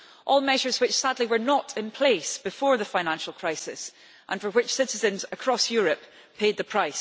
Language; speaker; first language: English; native; English